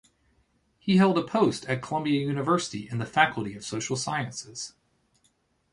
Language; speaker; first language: English; native; English